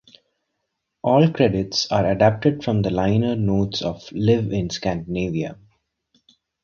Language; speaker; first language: English; non-native, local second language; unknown